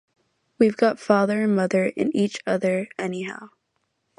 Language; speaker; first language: English; native; English